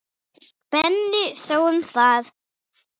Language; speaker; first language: Icelandic; non-native, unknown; English